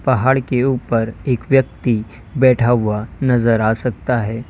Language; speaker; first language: Hindi; native; Hindi